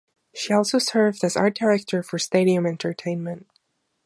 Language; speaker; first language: English; non-native, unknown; German